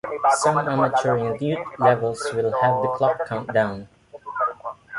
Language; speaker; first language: English; non-native, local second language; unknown